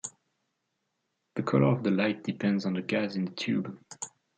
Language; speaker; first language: English; non-native, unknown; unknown